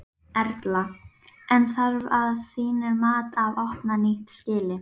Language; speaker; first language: Icelandic; native; Icelandic